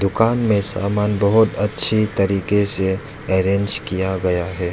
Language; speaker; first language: Hindi; non-native, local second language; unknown